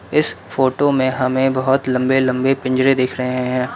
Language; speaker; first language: Hindi; non-native, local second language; Assamese